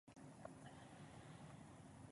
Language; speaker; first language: English; non-native, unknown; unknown